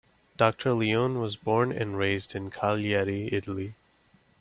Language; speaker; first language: English; native; English